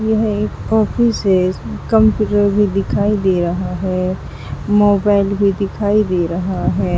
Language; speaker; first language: Hindi; native; Hindi